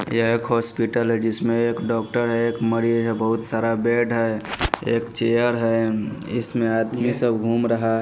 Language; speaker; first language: Hindi; non-native, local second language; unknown